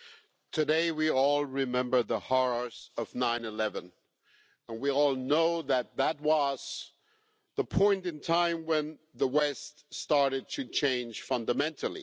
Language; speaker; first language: English; non-native, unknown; German